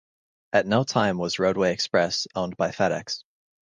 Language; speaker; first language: English; native; English